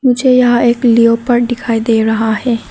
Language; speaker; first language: Hindi; non-native, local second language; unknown